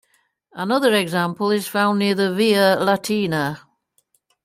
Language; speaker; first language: English; native; English